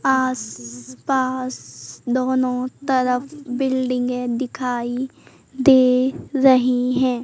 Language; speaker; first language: Hindi; native; Hindi